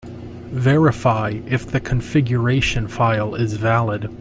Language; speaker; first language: English; native; English